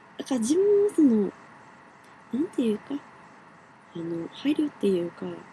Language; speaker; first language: Japanese; non-native, fluent; Finnish